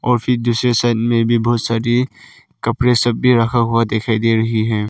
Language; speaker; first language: Hindi; non-native, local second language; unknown